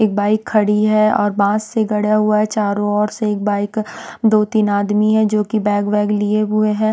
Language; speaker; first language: Hindi; non-native, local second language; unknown